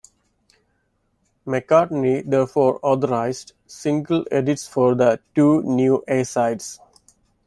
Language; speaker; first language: English; non-native, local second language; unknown